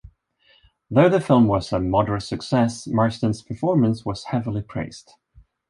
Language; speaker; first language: English; non-native, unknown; Swedish